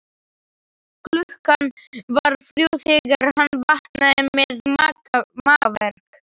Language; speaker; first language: Icelandic; non-native, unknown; Slovak